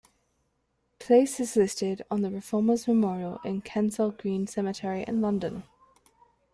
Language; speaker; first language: English; native; English